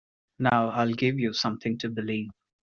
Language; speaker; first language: English; non-native, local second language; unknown